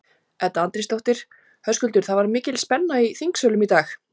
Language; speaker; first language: Icelandic; native; Icelandic